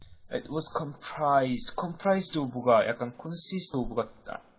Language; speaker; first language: English; non-native, learner; Korean